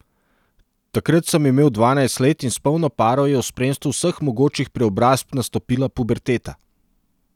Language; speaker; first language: Slovenian; non-native, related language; Serbian